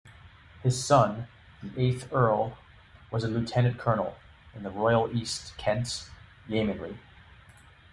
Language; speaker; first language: English; native; English